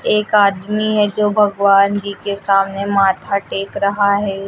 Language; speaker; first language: Hindi; native; Hindi